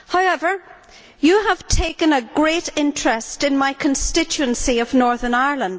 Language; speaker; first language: English; native; English